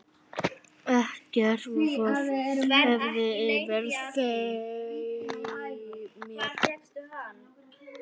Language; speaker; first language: Icelandic; native; Icelandic